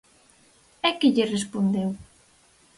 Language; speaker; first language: Galician; native; Galician